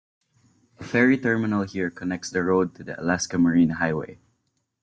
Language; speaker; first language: English; non-native, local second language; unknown